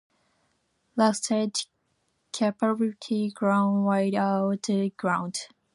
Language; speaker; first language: English; non-native, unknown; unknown